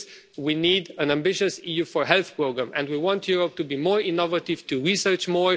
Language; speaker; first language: English; non-native, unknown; Romanian